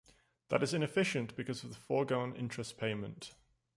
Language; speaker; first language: English; native; English